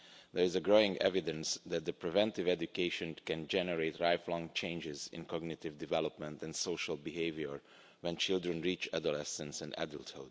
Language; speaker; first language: English; non-native, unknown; Romanian